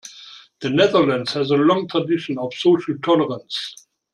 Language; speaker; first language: English; non-native, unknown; German